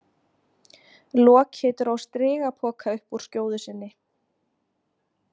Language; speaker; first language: Icelandic; native; Icelandic